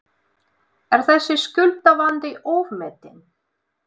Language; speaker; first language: Icelandic; non-native, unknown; Russian